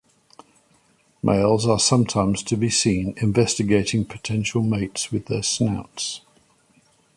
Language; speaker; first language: English; native; English